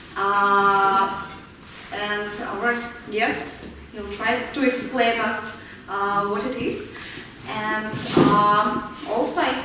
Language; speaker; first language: English; non-native, learner; Ukrainian